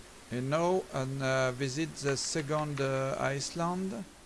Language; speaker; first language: English; non-native, learner; French